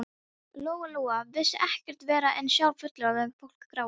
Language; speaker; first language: Icelandic; non-native, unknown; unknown